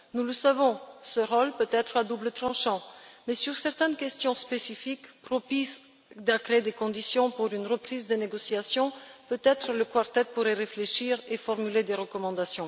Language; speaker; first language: French; non-native, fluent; Bulgarian